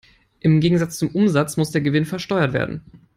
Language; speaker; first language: English; non-native, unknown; German